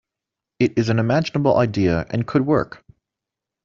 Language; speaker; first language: English; native; English